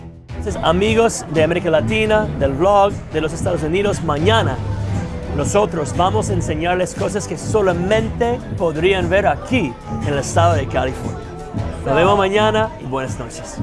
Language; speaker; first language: Spanish; non-native, fluent; English